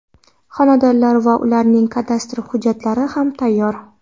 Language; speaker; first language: Uzbek; non-native, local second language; Kara-Kalpak